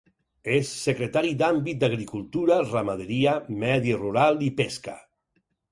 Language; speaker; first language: Catalan; native; Catalan